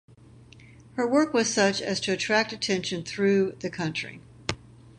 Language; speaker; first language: English; native; English